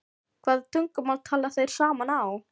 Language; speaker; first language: Icelandic; non-native, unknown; Filipino